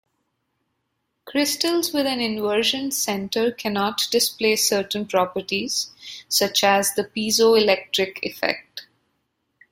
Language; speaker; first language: English; non-native, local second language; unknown